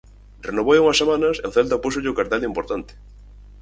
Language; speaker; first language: Galician; native; Galician